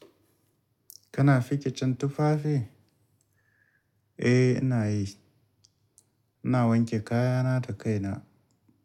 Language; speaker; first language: Hausa; native; Hausa